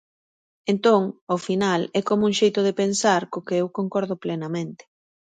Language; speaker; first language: Galician; native; Galician